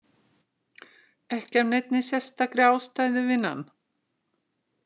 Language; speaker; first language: Icelandic; native; Icelandic